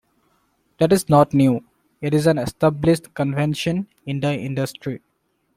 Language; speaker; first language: English; non-native, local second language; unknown